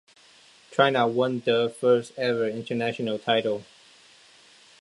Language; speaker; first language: English; non-native, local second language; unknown